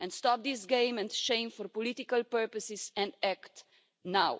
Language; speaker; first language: English; non-native, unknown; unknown